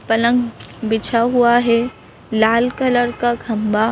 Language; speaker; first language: Hindi; native; Hindi